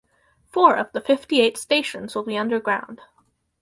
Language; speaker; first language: English; native; English